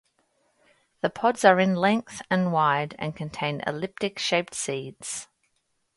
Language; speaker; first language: English; native; English